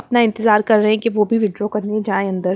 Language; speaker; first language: Hindi; non-native, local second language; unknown